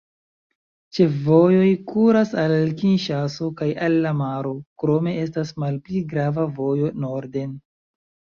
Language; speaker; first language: Esperanto; non-native, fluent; Chinese